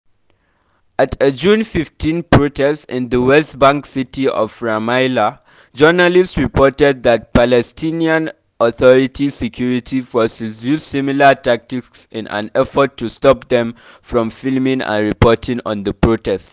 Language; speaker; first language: English; non-native, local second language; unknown